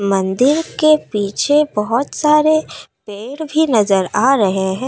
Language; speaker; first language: Hindi; non-native, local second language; Assamese